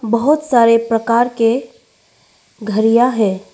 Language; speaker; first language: Hindi; non-native, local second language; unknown